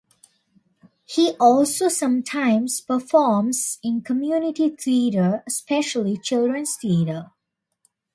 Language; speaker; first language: English; non-native, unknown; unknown